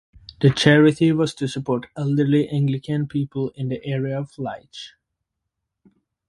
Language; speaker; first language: English; native; English